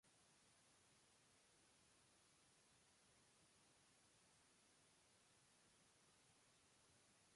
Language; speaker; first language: Esperanto; non-native, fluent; Central Kurdish